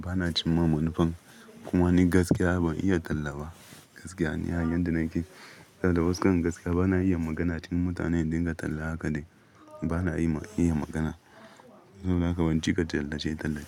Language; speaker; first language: Hausa; non-native, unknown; Yoruba